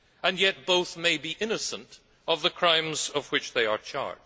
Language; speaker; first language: English; native; English